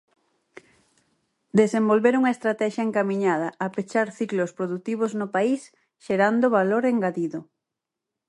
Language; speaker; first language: Galician; native; Galician